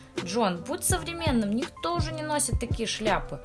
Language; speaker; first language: Russian; native; Russian